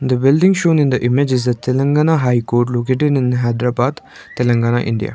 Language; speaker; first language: English; non-native, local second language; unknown